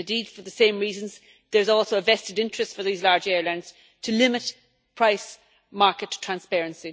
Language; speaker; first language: English; native; English